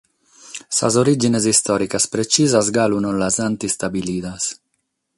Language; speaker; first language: Sardinian; non-native, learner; Catalan